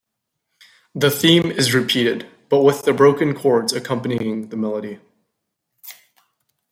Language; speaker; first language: English; native; English